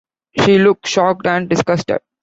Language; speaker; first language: English; non-native, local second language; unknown